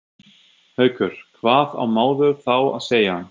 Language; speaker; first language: Icelandic; non-native, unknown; German